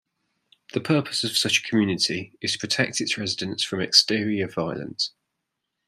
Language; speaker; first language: English; native; English